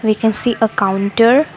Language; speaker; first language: English; non-native, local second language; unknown